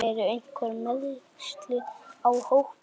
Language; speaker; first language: Icelandic; native; Icelandic